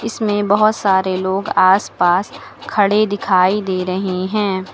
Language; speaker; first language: Hindi; native; Hindi